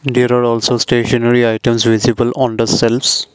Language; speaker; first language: English; non-native, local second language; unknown